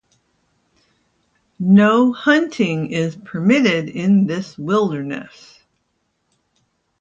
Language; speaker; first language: English; native; English